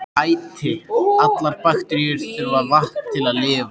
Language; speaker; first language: Icelandic; native; Icelandic